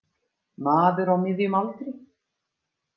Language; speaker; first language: Icelandic; native; Icelandic